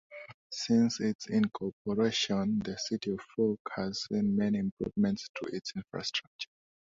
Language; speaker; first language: English; non-native, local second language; Swahili